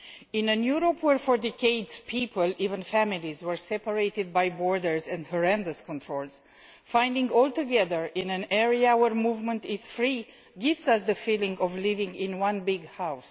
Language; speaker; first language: English; non-native, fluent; Romanian